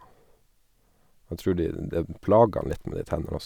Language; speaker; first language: Norwegian; native; Norwegian